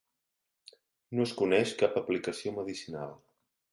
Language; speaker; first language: Catalan; native; Catalan